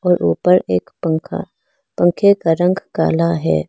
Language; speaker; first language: Hindi; non-native, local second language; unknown